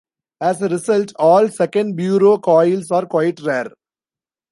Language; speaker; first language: English; non-native, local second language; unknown